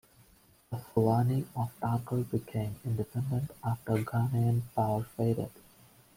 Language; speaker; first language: English; non-native, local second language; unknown